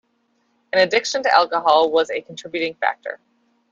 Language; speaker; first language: English; native; English